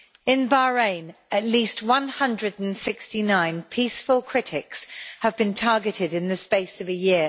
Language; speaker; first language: English; native; English